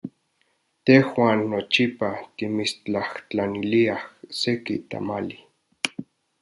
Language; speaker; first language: Central Puebla Nahuatl; non-native, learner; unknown